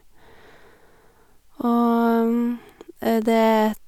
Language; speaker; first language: Norwegian; native; Norwegian